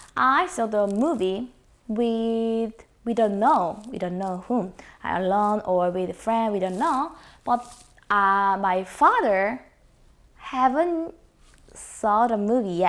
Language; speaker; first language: English; non-native, fluent; Korean